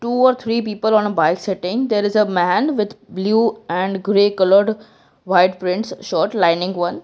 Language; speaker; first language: English; non-native, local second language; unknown